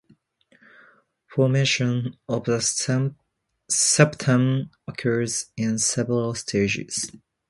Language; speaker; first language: English; non-native, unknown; Japanese